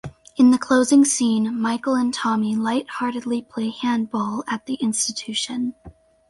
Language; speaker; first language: English; native; English